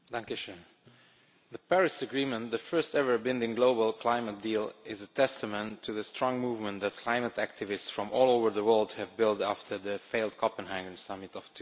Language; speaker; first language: English; non-native, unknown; Romanian